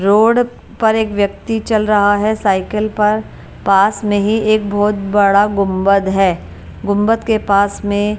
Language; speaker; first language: Hindi; non-native, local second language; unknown